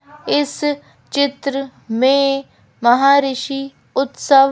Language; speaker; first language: Hindi; native; Hindi